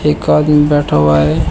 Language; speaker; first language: Hindi; native; Hindi